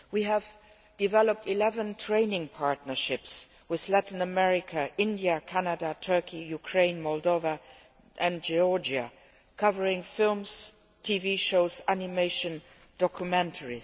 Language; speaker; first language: English; non-native, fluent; Luxembourgish